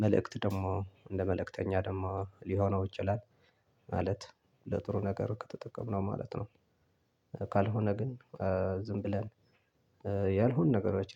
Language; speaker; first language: Amharic; non-native, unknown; Tigrinya